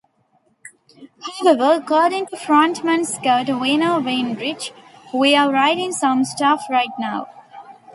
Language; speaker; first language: English; non-native, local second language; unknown